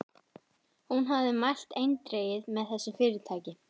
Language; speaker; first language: Icelandic; native; Icelandic